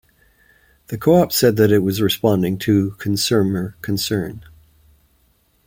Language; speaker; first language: English; native; English